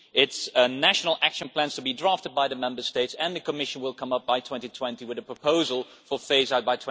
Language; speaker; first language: English; non-native, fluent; Dutch